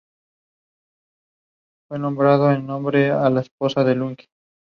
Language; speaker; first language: English; non-native, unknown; Spanish